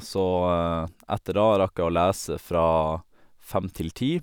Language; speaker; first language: Norwegian; native; Norwegian